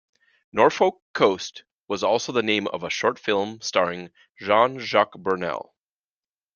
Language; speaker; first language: English; native; English